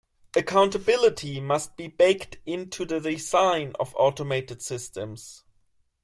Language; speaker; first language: English; non-native, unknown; German